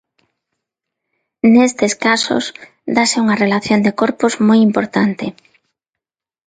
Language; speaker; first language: Galician; non-native, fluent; Spanish